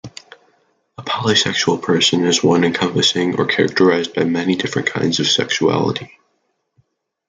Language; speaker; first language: English; native; English